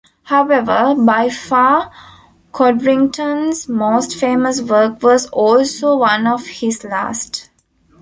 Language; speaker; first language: English; non-native, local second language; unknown